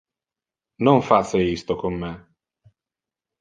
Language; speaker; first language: Interlingua; non-native, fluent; Italian